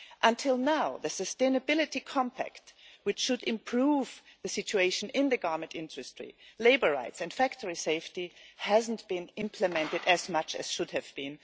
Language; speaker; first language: English; non-native, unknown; German